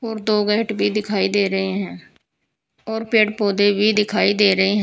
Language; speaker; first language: Hindi; native; Hindi